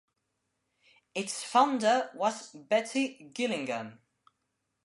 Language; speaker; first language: English; non-native, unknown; Spanish